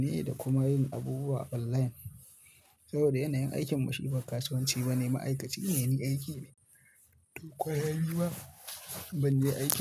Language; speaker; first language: Hausa; native; Hausa